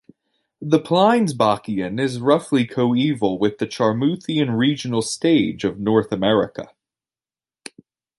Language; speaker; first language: English; native; English